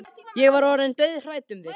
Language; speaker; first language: Icelandic; native; Icelandic